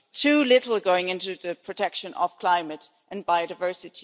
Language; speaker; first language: English; non-native, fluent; German